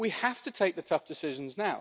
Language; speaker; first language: English; native; English